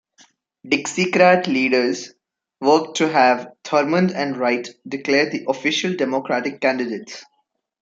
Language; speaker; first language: English; non-native, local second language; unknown